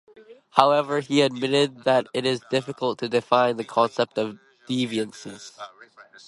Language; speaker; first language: English; native; English